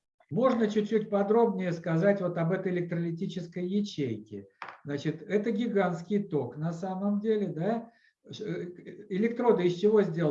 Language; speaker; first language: Russian; native; Russian